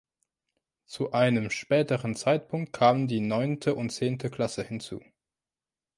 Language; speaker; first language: German; non-native, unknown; French